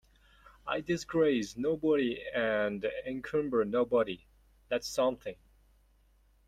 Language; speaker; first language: English; non-native, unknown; Mongolian